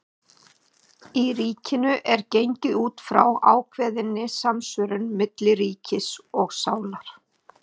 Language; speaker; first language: Icelandic; native; Icelandic